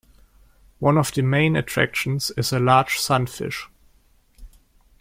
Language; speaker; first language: English; non-native, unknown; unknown